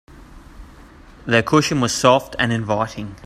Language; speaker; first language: English; native; English